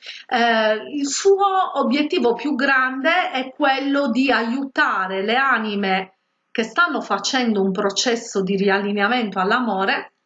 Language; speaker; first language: Italian; native; Italian